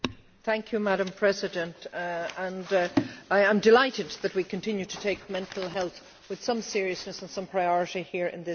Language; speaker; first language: English; native; English